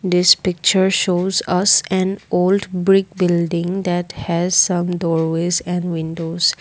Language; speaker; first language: English; non-native, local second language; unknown